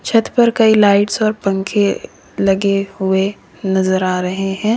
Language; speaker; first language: Hindi; native; Hindi